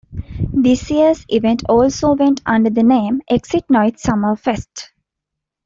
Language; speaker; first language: English; non-native, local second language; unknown